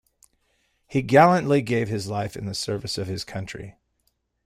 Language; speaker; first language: English; native; English